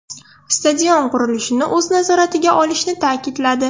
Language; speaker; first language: Uzbek; non-native, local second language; Russian